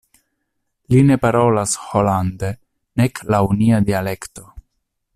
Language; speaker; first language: Esperanto; non-native, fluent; Italian